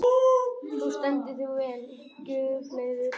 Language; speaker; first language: Icelandic; native; Icelandic